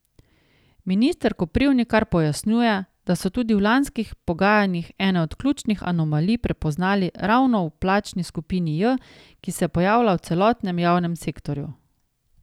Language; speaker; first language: Slovenian; native; Slovenian